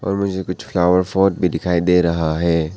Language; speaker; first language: Hindi; non-native, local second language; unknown